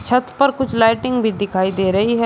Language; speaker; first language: Hindi; native; Hindi